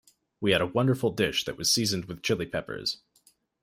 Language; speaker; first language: English; native; English